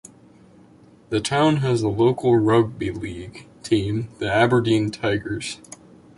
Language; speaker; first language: English; native; English